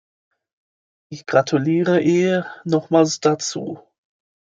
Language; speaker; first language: German; non-native, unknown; English